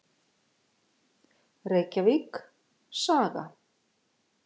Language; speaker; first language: Icelandic; native; Icelandic